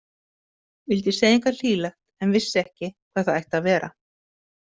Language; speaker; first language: Icelandic; native; Icelandic